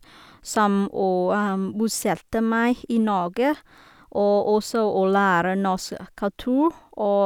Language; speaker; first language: Norwegian; non-native, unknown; Vietnamese